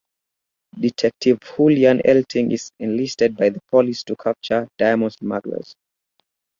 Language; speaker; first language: English; native; English